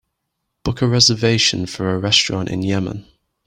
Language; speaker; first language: English; native; English